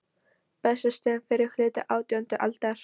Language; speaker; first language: Icelandic; non-native, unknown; Polish